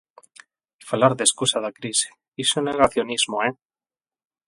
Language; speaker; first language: Galician; non-native, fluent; Spanish